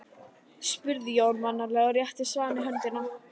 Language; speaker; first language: Icelandic; native; Icelandic